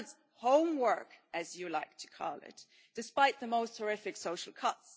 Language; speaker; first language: English; non-native, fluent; German